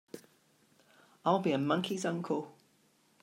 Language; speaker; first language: English; native; English